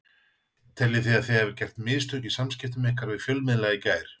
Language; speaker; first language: Icelandic; native; Icelandic